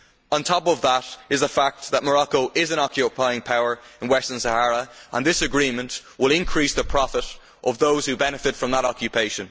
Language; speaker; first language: English; native; English